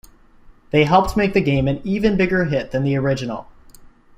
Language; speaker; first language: English; native; English